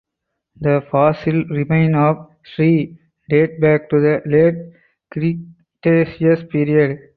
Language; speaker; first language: English; non-native, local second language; Tamil